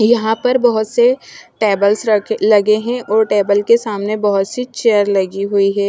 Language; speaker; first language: Hindi; non-native, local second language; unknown